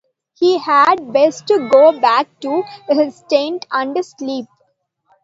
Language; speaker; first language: English; non-native, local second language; Tamil